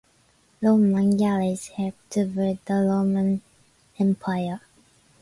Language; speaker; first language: English; non-native, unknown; Japanese